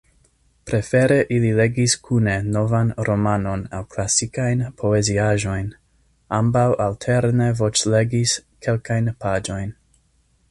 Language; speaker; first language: Esperanto; non-native, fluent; English